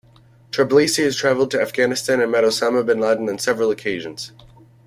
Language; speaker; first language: English; native; English